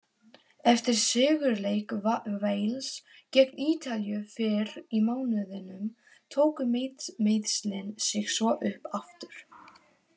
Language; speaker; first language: Icelandic; non-native, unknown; Polish